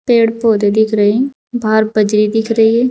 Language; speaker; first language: Hindi; native; Hindi